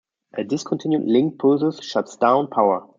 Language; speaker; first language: English; non-native, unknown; German